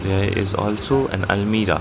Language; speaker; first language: English; non-native, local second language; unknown